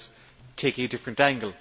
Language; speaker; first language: English; native; English